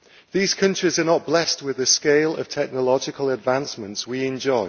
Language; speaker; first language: English; native; English